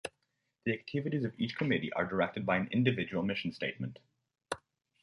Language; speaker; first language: English; native; English